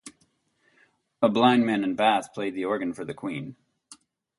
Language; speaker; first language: English; native; English